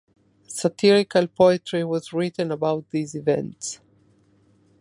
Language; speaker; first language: English; non-native, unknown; Spanish